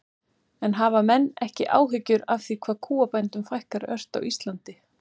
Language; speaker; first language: Icelandic; native; Icelandic